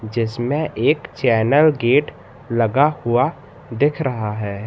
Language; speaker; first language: Hindi; native; Hindi